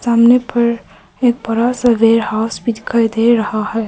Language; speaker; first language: Hindi; early bilingual, other home language; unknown